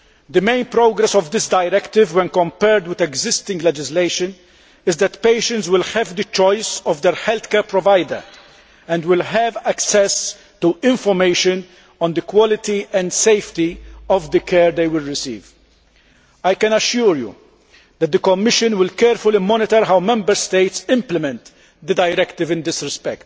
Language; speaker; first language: English; non-native, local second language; Maltese